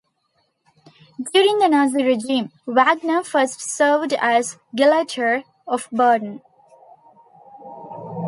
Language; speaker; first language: English; non-native, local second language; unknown